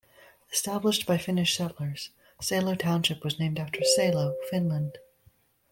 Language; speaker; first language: English; native; English